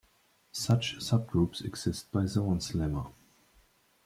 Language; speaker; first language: English; native; English